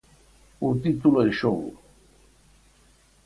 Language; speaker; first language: Galician; native; Galician